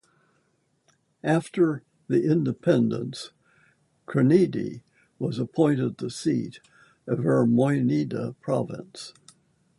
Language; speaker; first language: English; native; English